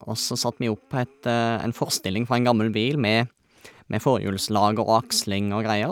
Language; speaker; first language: Norwegian; native; Norwegian